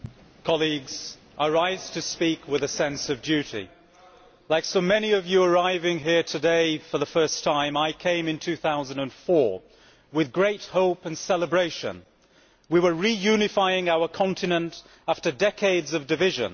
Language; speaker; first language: English; native; English